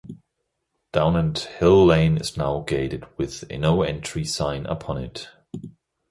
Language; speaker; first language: English; non-native, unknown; German